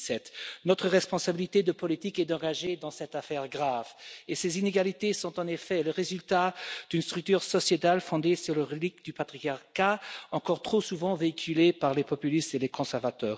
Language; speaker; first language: French; non-native, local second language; Luxembourgish